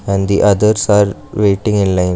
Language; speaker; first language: English; non-native, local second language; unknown